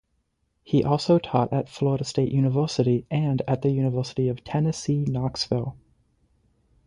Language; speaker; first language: English; native; English